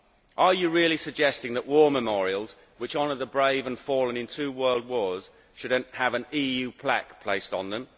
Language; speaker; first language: English; native; English